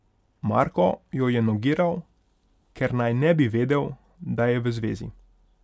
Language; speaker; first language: Slovenian; non-native, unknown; Hungarian